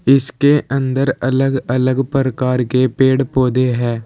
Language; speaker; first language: Hindi; native; Hindi